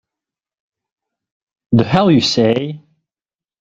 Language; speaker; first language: English; native; English